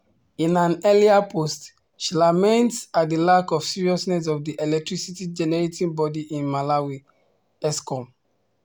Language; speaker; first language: English; non-native, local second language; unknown